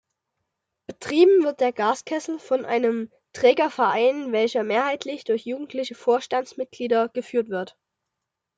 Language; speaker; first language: German; native; German